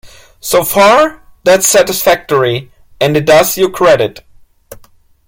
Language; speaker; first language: English; non-native, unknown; German